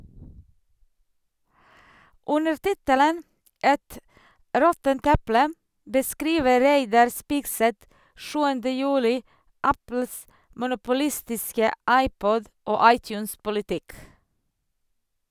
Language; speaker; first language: Norwegian; non-native, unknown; Serbian